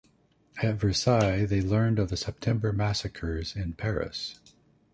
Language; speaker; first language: English; native; English